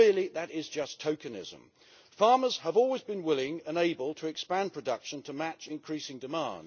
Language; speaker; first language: English; native; English